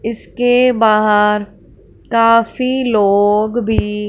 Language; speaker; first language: Hindi; non-native, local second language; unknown